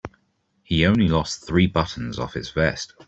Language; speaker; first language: English; native; English